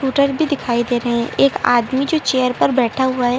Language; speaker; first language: Hindi; native; Hindi